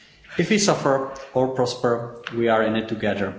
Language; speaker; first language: English; non-native, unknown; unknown